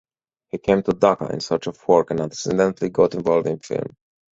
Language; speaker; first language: English; native; English